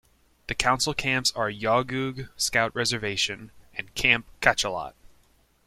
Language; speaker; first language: English; native; English